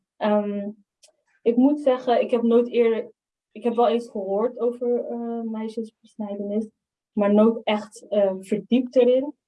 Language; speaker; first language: Dutch; early bilingual, other home language; Somali